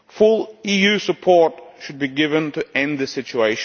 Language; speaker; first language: English; non-native, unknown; Lithuanian